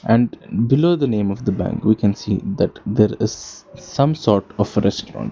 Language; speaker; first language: English; non-native, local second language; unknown